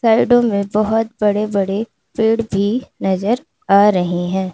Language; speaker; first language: Hindi; native; Hindi